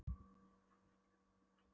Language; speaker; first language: Icelandic; non-native, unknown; Polish